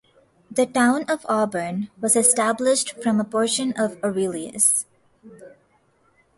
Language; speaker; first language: English; non-native, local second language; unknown